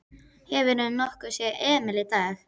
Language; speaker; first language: Icelandic; native; Icelandic